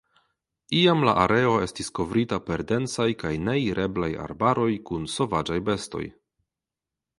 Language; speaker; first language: Esperanto; non-native, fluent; Polish